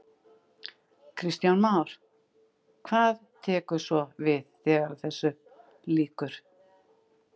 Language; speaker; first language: Icelandic; native; Icelandic